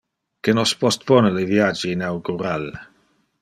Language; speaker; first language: Interlingua; non-native, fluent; Dutch